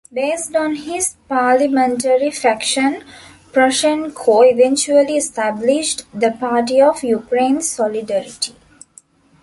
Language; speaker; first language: English; non-native, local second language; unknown